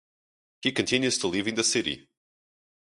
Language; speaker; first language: English; non-native, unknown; Portuguese